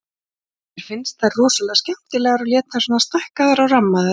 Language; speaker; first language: Icelandic; native; Icelandic